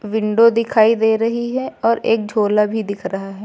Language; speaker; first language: Hindi; native; Hindi